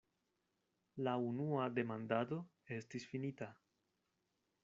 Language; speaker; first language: Esperanto; non-native, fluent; Spanish